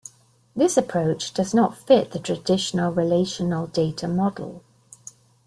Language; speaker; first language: English; native; English